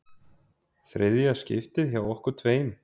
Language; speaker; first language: Icelandic; native; Icelandic